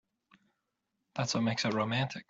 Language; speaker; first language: English; native; English